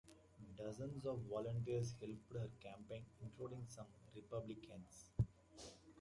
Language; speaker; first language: English; native; English